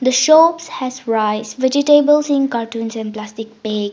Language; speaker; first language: English; non-native, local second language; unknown